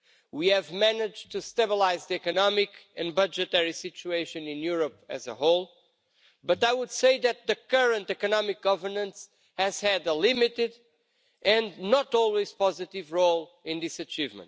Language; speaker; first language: English; non-native, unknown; Portuguese